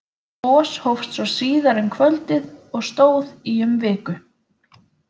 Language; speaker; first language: Icelandic; native; Icelandic